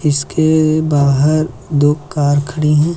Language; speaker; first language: Hindi; native; Hindi